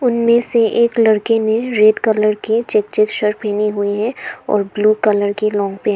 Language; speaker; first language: Hindi; non-native, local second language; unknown